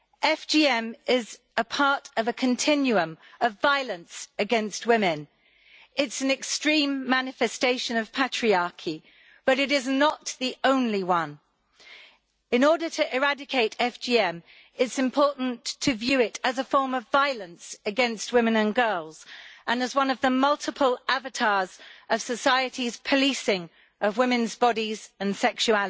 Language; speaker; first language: English; native; English